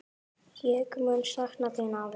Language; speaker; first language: Icelandic; native; Icelandic